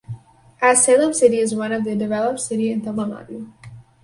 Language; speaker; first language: English; native; English